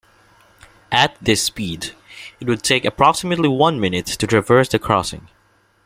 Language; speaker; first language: English; non-native, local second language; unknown